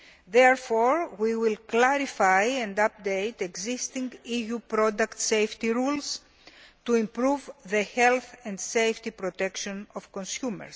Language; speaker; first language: English; non-native, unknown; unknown